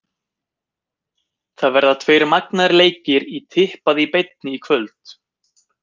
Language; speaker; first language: Icelandic; native; Icelandic